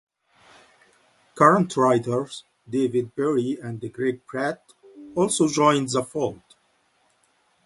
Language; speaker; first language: English; non-native, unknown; Arabic